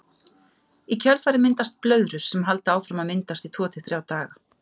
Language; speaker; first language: Icelandic; native; Icelandic